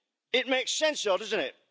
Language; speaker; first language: English; native; English